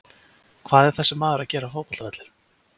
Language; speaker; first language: Icelandic; native; Icelandic